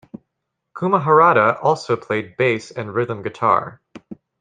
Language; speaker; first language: English; native; English